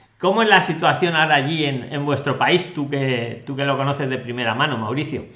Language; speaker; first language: Spanish; native; Spanish